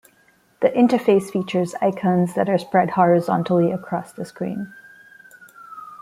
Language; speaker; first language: English; non-native, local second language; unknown